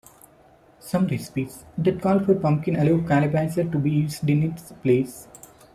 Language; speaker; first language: English; non-native, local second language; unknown